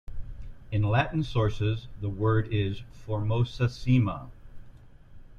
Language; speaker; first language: English; native; English